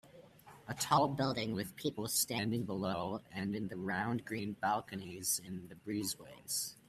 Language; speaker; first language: English; native; English